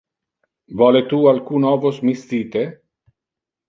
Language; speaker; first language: Interlingua; non-native, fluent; Italian